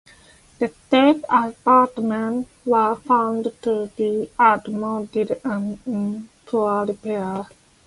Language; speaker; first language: English; non-native, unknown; Japanese